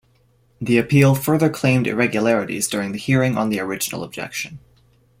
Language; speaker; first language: English; native; English